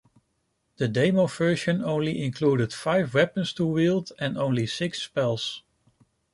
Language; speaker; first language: English; non-native, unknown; Dutch